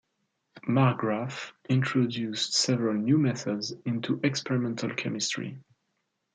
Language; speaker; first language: English; non-native, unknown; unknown